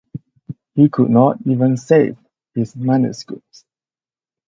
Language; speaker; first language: English; non-native, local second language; Cantonese